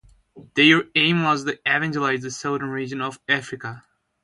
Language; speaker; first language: English; non-native, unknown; Turkish